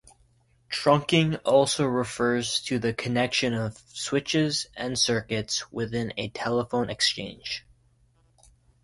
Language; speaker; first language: English; native; English